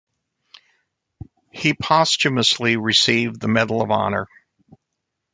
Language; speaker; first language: English; native; English